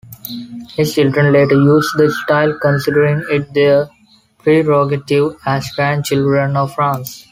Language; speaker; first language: English; non-native, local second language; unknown